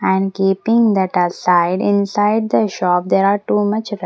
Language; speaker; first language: English; non-native, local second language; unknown